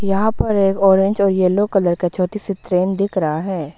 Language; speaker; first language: Hindi; early bilingual, other home language; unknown